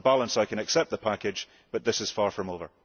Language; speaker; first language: English; early bilingual, heritage; English